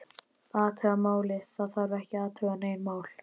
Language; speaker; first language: Icelandic; native; Icelandic